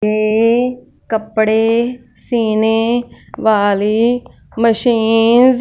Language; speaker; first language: Hindi; non-native, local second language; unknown